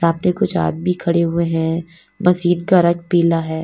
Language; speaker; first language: Hindi; native; Hindi